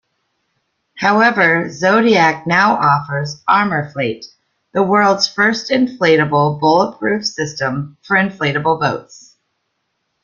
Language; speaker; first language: English; native; English